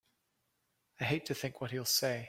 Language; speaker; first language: English; native; English